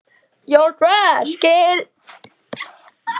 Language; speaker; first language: Icelandic; native; Icelandic